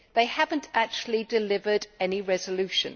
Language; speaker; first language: English; native; English